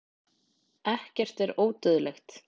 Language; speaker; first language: Icelandic; native; Icelandic